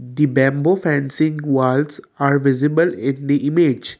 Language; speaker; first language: English; non-native, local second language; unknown